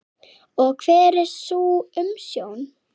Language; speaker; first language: Icelandic; native; Icelandic